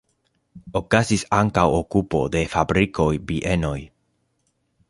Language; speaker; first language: Esperanto; non-native, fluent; Spanish